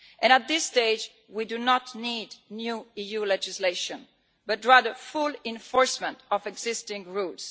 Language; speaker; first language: English; non-native, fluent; Italian